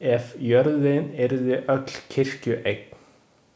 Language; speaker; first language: Icelandic; non-native, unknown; Chinese